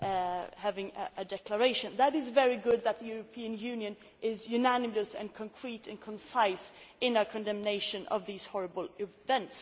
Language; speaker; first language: English; non-native, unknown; Swedish